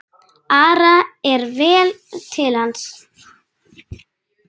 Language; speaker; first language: Icelandic; native; Icelandic